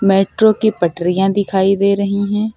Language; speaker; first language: Hindi; native; Hindi